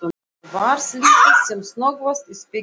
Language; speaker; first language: Icelandic; non-native, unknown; Russian